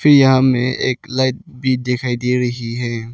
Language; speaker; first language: Hindi; non-native, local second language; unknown